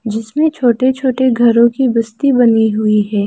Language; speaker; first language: Hindi; non-native, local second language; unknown